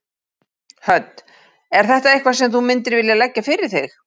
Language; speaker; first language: Icelandic; native; Icelandic